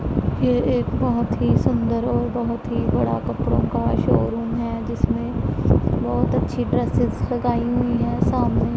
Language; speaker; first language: Hindi; non-native, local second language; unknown